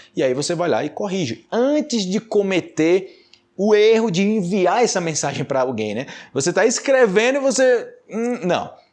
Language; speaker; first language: Portuguese; non-native, fluent; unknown